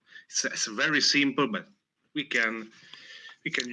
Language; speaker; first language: English; non-native, fluent; Italian